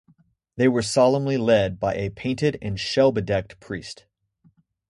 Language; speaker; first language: English; native; English